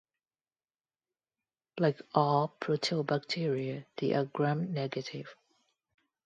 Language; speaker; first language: English; non-native, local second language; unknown